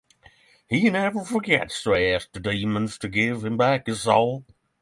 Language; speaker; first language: English; non-native, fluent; Norwegian